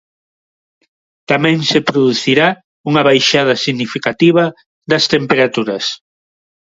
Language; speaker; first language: Galician; non-native, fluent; Spanish